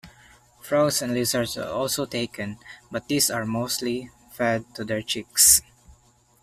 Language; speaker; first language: English; non-native, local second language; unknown